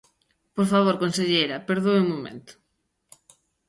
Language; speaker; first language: Galician; native; Galician